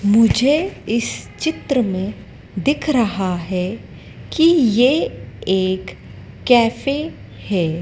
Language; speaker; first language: Hindi; native; Hindi